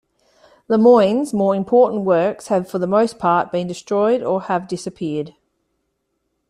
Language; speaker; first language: English; native; English